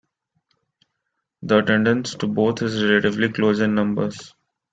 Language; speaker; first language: English; non-native, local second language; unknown